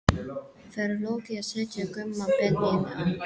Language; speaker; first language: Icelandic; non-native, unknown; English